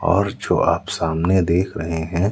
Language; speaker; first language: Hindi; native; Hindi